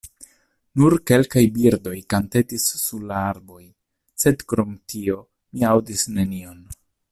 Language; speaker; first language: Esperanto; non-native, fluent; Italian